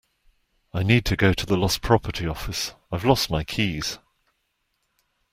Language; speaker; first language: English; native; English